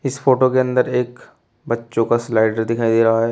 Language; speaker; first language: Hindi; native; Hindi